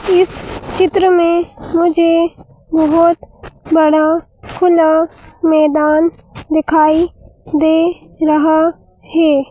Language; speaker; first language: Hindi; native; Hindi